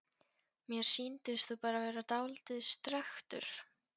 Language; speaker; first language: Icelandic; non-native, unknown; Polish